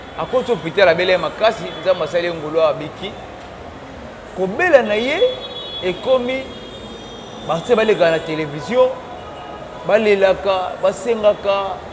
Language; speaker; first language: Lingala; non-native, local second language; Phende